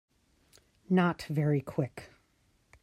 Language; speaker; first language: English; native; English